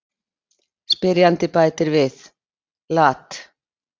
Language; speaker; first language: Icelandic; native; Icelandic